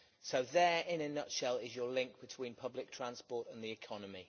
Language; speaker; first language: English; native; English